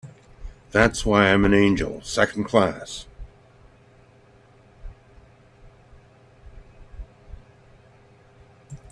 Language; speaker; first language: English; native; English